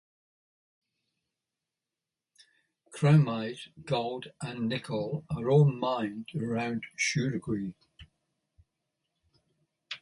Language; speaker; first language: English; native; English